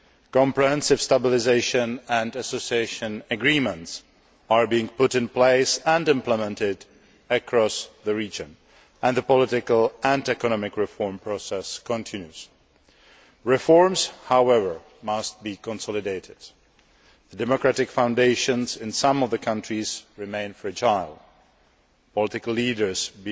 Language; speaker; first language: English; non-native, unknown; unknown